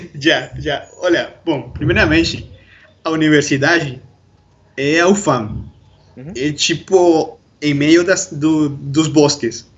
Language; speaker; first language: Portuguese; non-native, fluent; Spanish